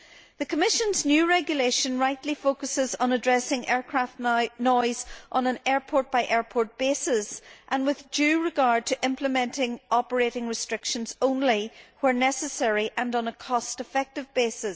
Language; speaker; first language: English; native; English